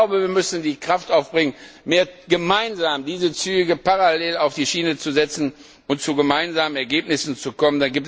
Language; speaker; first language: German; non-native, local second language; Luxembourgish